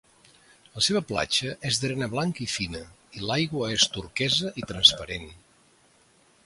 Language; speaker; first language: Catalan; native; Catalan